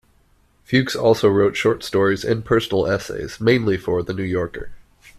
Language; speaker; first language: English; native; English